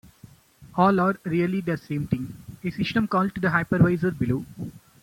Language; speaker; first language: English; non-native, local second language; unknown